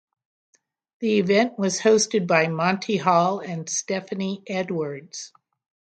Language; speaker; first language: English; native; English